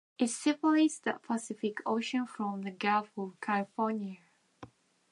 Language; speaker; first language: English; non-native, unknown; Japanese